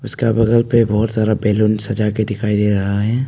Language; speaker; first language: Hindi; non-native, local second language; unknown